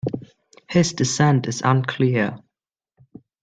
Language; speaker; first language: English; non-native, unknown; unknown